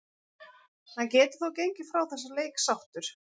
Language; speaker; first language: Icelandic; native; Icelandic